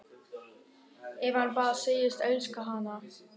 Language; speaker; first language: Icelandic; non-native, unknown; German